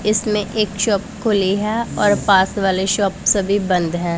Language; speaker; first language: Hindi; non-native, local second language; Punjabi